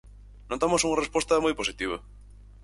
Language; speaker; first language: Galician; native; Galician